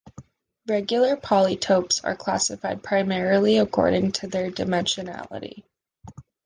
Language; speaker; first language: English; native; English